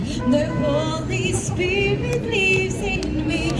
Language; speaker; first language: English; non-native, fluent; Spanish